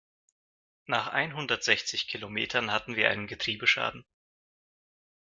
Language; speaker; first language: German; non-native, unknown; Russian